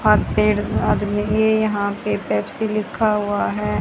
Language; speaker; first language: Hindi; native; Hindi